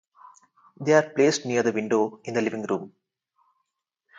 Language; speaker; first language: English; non-native, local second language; Telugu